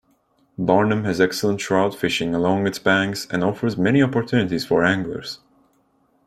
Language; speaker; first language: English; non-native, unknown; Turkish